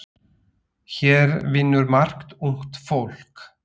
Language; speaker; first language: Icelandic; non-native, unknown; Slovak